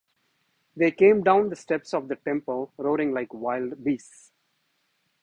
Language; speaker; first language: English; non-native, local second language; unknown